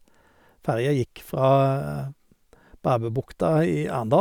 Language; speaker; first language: Norwegian; native; Norwegian